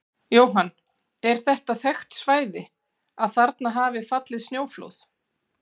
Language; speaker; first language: Icelandic; native; Icelandic